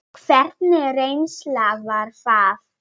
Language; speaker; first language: Icelandic; non-native, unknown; Polish